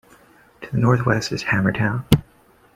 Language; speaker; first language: English; native; English